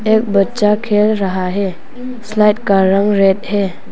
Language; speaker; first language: Hindi; non-native, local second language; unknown